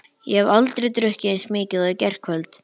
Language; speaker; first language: Icelandic; native; Icelandic